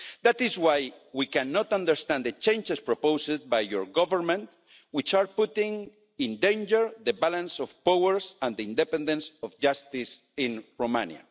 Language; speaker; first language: English; non-native, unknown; Spanish